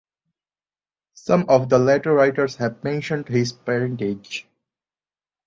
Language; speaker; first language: English; non-native, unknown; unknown